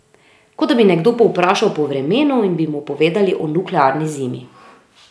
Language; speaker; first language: Slovenian; native; Slovenian